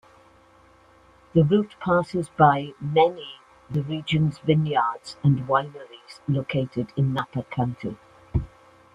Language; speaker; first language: English; native; English